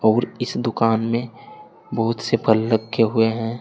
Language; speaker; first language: Hindi; native; Hindi